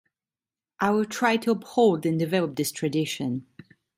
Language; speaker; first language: English; non-native, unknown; Italian